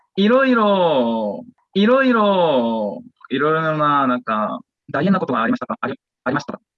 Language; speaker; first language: Japanese; non-native, learner; Korean